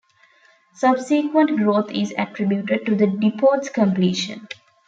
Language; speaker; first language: English; non-native, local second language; Tamil